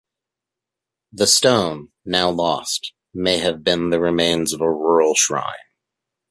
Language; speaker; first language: English; native; English